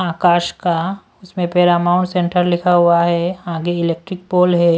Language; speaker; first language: Hindi; non-native, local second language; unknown